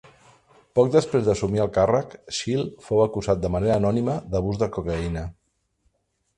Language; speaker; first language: Catalan; non-native, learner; Spanish